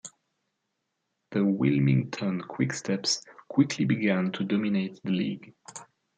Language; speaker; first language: English; non-native, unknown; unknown